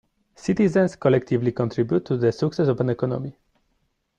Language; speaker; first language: English; non-native, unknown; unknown